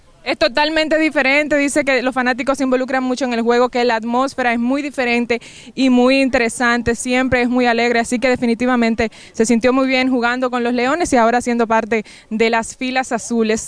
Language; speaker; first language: Spanish; native; Spanish